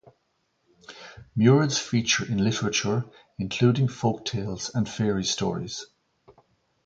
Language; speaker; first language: English; native; English